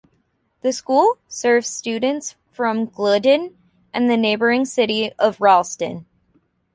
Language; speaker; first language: English; native; English